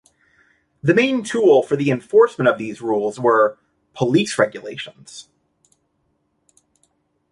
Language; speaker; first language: English; native; English